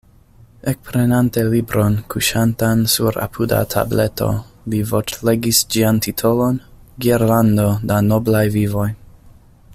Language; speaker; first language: Esperanto; non-native, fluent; English